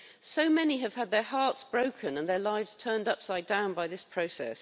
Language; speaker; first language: English; native; English